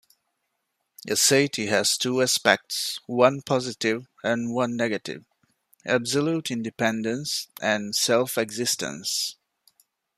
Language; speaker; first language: English; non-native, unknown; Divehi